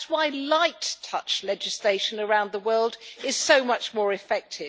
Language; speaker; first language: English; native; English